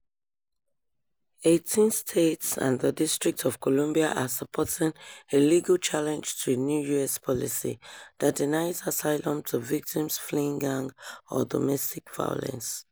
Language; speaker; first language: English; non-native, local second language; Yoruba